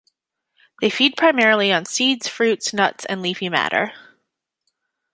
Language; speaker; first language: English; native; English